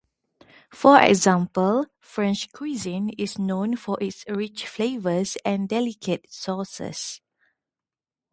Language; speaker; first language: English; non-native, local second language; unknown